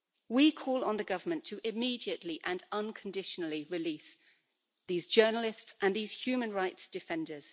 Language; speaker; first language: English; native; English